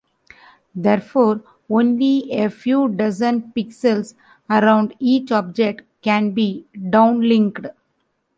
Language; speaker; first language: English; non-native, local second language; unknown